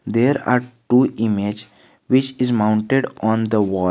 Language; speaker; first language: English; non-native, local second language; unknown